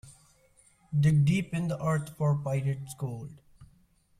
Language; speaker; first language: English; non-native, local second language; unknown